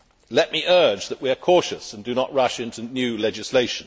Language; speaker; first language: English; native; English